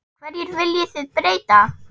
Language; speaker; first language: Icelandic; non-native, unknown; German